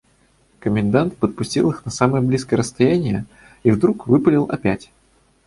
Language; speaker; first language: Russian; native; Russian